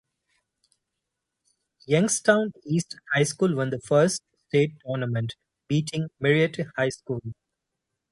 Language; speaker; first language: English; non-native, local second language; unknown